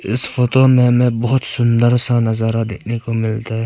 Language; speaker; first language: Hindi; non-native, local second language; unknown